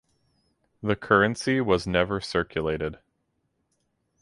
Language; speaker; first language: English; native; English